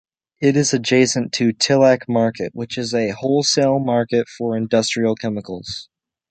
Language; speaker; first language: English; native; English